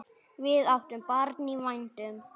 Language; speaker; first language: Icelandic; native; Icelandic